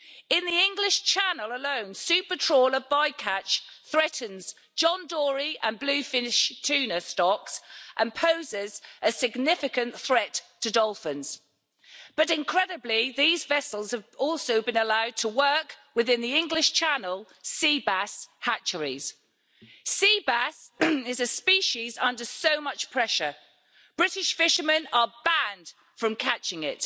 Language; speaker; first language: English; native; English